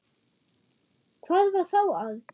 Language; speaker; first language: Icelandic; non-native, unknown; German